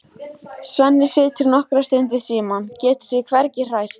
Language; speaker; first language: Icelandic; native; Icelandic